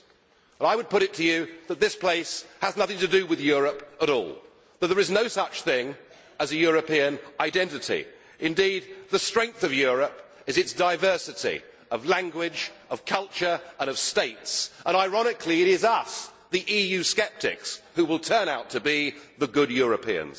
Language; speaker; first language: English; native; English